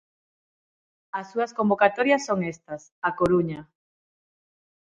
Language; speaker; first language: Galician; non-native, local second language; Spanish